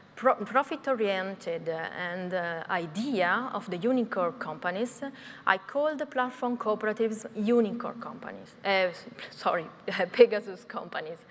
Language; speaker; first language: English; non-native, fluent; Italian